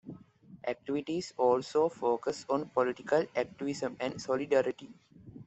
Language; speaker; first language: English; non-native, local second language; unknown